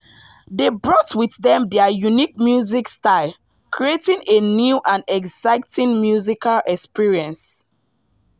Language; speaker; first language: English; non-native, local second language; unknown